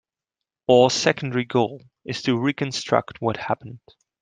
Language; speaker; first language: English; non-native, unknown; Dutch